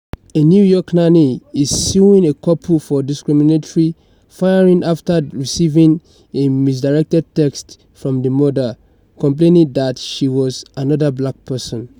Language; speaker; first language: English; non-native, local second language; Yoruba